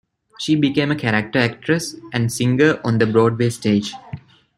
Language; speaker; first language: English; non-native, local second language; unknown